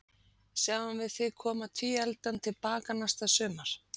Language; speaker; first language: Icelandic; native; Icelandic